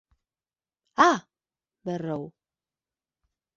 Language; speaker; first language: Galician; native; Galician